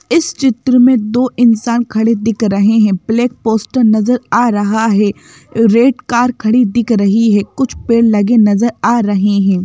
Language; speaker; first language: Hindi; native; Hindi